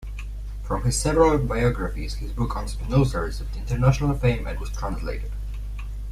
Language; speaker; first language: English; non-native, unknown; Polish